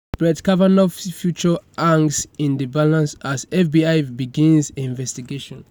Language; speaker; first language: English; non-native, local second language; Yoruba